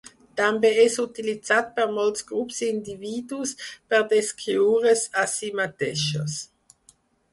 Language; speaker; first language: Catalan; non-native, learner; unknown